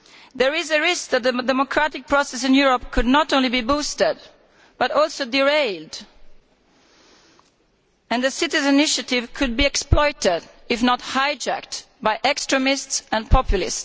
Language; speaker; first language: English; non-native, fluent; Italian